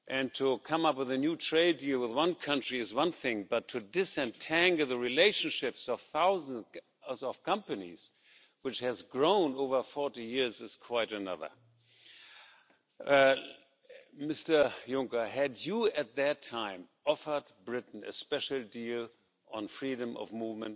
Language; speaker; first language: English; non-native, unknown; German